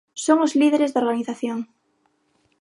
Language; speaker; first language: Galician; non-native, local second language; Spanish